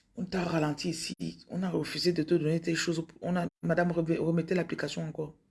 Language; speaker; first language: French; non-native, local second language; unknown